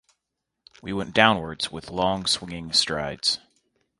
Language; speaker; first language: English; native; English